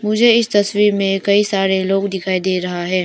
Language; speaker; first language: Hindi; non-native, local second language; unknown